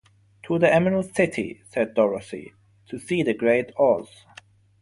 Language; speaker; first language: English; non-native, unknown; German